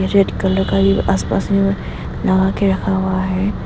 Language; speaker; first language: Hindi; non-native, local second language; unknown